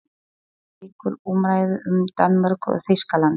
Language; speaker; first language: Icelandic; non-native, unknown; Polish